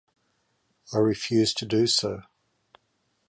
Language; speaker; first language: English; native; English